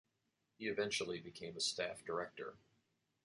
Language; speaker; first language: English; native; English